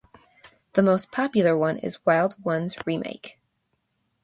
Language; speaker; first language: English; native; English